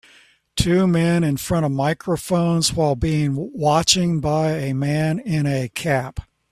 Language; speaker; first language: English; native; English